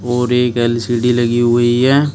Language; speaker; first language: Hindi; native; Hindi